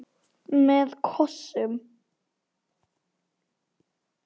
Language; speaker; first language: Icelandic; native; Icelandic